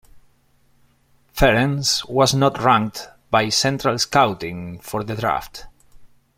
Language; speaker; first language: English; non-native, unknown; Spanish